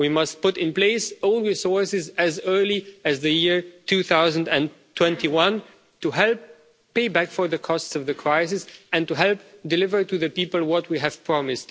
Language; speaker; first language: English; non-native, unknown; Romanian